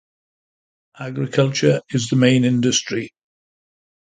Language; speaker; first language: English; native; English